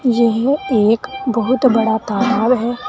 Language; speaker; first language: Hindi; native; Hindi